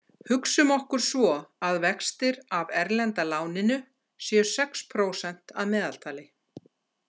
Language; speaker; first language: Icelandic; native; Icelandic